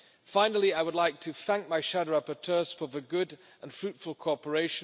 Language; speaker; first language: English; non-native, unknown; German